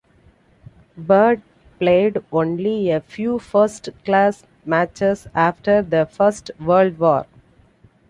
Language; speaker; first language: English; non-native, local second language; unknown